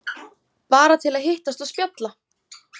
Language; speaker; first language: Icelandic; native; Icelandic